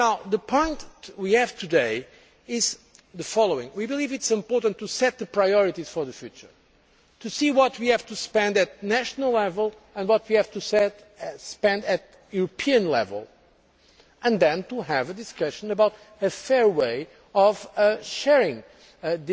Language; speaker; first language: English; non-native, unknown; Portuguese